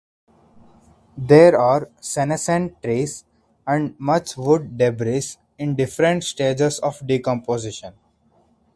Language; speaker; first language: English; non-native, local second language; Hindi